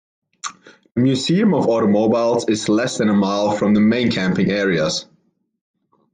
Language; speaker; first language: English; non-native, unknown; German